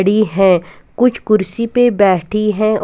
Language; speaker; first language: Hindi; non-native, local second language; Punjabi